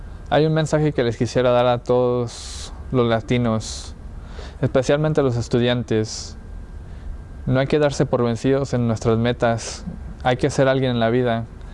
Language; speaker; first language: Spanish; early bilingual, heritage; Spanish